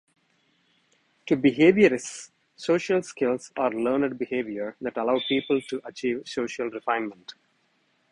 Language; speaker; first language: English; non-native, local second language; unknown